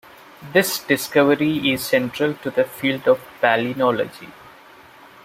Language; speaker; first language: English; non-native, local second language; Malayalam